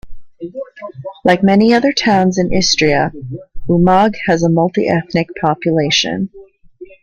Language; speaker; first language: English; native; English